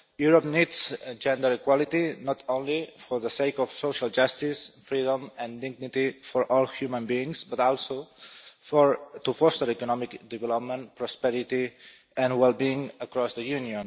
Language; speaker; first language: English; non-native, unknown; Catalan